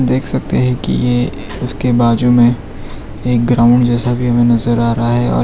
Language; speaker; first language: Hindi; non-native, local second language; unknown